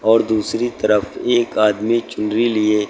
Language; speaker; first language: Hindi; native; Hindi